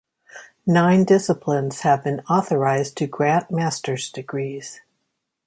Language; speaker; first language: English; native; English